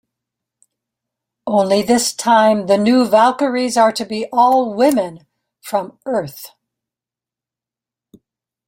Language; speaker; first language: English; native; English